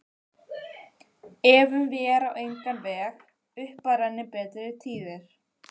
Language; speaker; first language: Icelandic; native; Icelandic